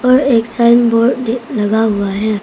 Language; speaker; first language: Hindi; non-native, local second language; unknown